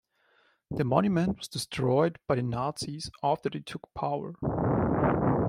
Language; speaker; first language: English; non-native, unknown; German